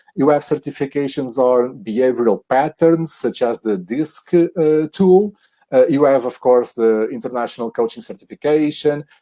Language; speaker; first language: English; non-native, fluent; Portuguese